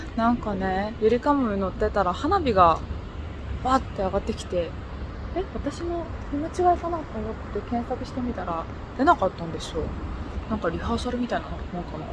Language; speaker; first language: Japanese; non-native, fluent; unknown